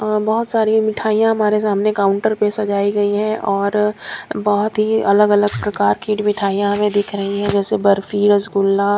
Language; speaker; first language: Hindi; non-native, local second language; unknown